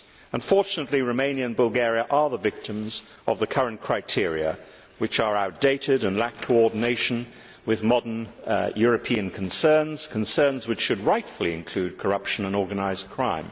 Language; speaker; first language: English; native; English